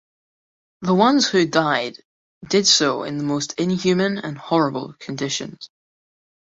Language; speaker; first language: English; native; English